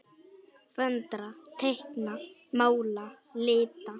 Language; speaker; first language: Icelandic; non-native, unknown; Polish